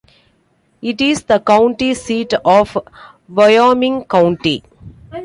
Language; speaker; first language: English; non-native, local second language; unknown